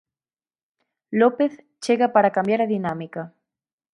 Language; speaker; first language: Galician; native; Galician